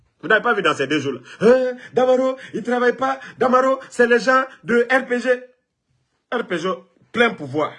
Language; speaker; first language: French; non-native, local second language; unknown